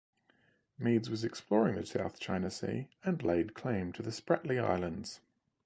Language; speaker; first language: English; native; English